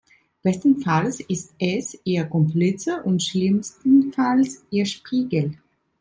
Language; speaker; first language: German; non-native, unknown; Italian